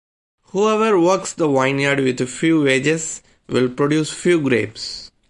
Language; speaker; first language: English; non-native, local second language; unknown